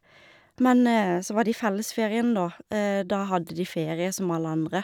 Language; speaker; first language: Norwegian; native; Norwegian